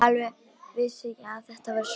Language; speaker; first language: Icelandic; non-native, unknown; Polish